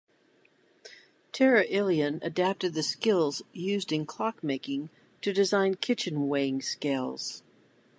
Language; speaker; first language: English; native; English